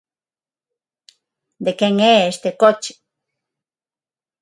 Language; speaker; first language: Galician; non-native, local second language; Spanish